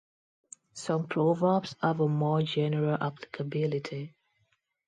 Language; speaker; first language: English; non-native, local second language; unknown